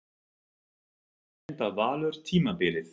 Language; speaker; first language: Icelandic; non-native, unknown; German